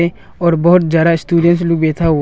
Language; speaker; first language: Hindi; non-native, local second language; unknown